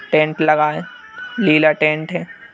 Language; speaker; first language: Hindi; native; Hindi